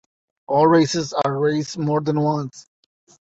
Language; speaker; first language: English; native; English